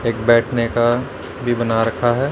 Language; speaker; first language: Hindi; native; Hindi